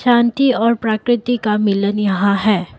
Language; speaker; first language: Hindi; non-native, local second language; Assamese